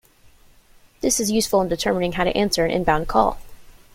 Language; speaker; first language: English; native; English